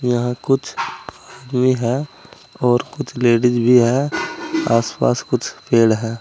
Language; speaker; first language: Hindi; native; Hindi